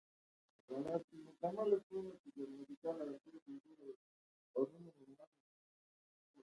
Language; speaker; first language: English; non-native, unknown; Pashto